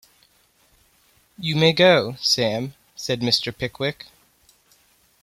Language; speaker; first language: English; native; English